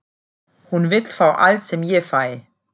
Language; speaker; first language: Icelandic; non-native, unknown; German